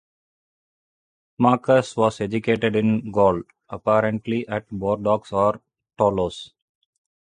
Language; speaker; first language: English; non-native, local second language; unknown